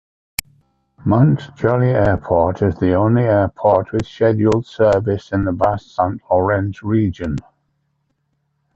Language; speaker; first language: English; native; English